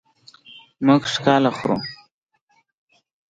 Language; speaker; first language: English; non-native, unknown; Pashto